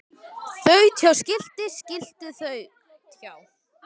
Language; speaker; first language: Icelandic; native; Icelandic